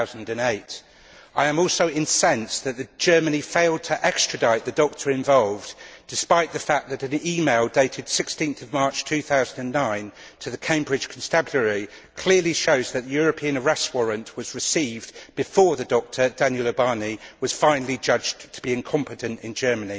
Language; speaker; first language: English; native; English